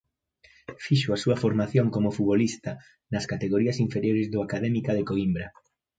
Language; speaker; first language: Galician; native; Galician